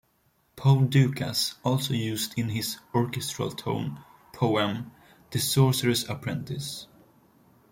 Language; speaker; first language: English; non-native, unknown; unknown